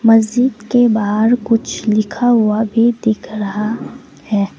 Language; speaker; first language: Hindi; non-native, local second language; Assamese